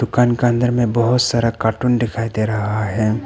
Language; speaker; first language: Hindi; non-native, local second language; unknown